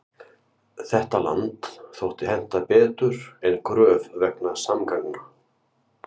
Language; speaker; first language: Icelandic; native; Icelandic